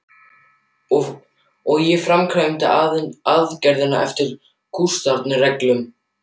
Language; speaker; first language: Icelandic; non-native, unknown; German